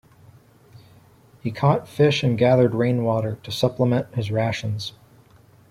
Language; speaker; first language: English; native; English